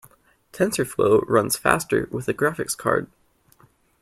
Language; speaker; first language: English; native; English